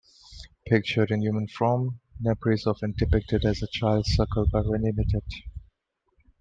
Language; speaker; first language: English; non-native, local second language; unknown